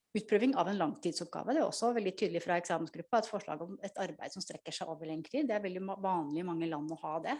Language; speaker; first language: Norwegian; native; Norwegian